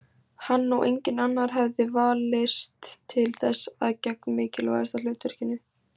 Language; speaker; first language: Icelandic; native; Icelandic